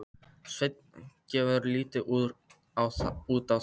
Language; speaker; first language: Icelandic; non-native, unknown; Polish